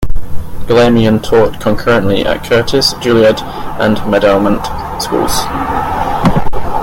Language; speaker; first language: English; native; English